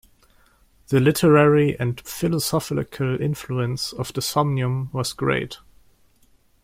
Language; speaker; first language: English; non-native, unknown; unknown